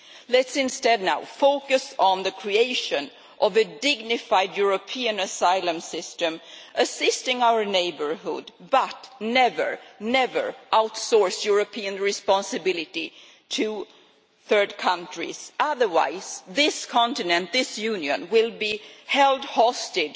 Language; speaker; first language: English; non-native, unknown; Swedish